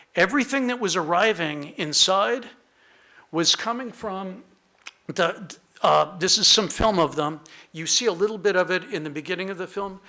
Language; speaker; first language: English; native; English